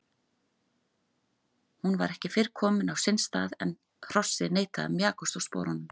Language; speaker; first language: Icelandic; native; Icelandic